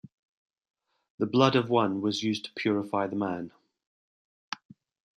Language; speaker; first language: English; native; English